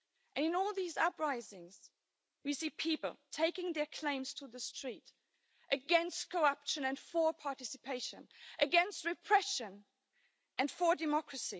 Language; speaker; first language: English; non-native, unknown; German